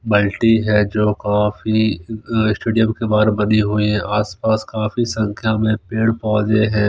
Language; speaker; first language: Hindi; non-native, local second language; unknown